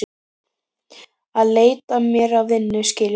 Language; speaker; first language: Icelandic; native; Icelandic